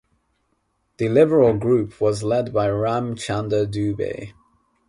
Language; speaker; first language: English; non-native, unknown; Nepali